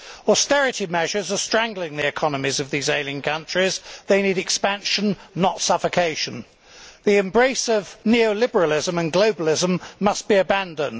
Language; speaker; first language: English; native; English